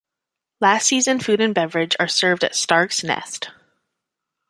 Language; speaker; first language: English; native; English